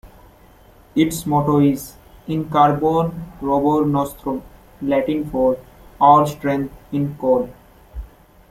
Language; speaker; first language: English; non-native, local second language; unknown